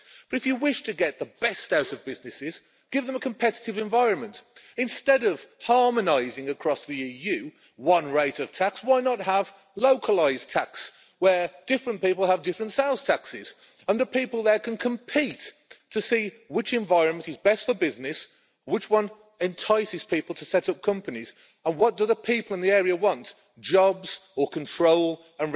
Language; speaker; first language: English; native; English